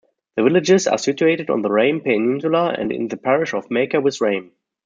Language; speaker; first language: English; non-native, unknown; German